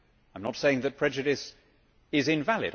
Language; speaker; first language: English; native; English